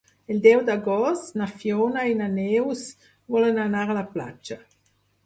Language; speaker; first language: Catalan; non-native, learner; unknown